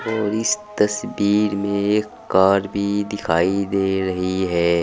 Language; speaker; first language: Hindi; native; Hindi